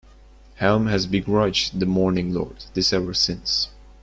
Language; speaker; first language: English; non-native, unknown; Turkish